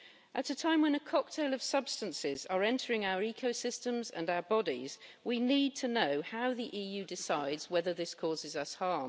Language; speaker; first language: English; native; English